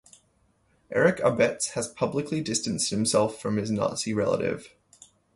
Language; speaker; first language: English; native; English